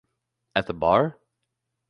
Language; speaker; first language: English; native; English